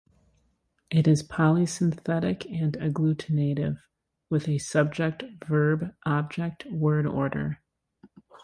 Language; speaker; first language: English; native; English